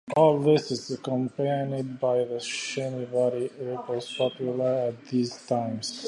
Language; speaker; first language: English; native; English